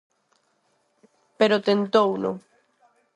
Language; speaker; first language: Galician; non-native, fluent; Spanish